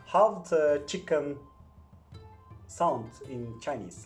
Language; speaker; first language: English; non-native, fluent; Turkish